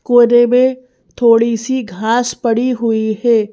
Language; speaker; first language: Hindi; native; Hindi